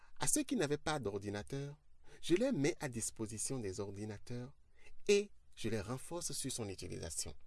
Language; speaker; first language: French; non-native, local second language; Fon